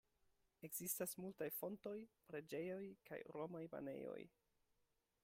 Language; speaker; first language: Esperanto; non-native, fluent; German